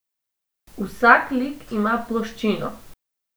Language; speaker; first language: Slovenian; non-native, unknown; Macedonian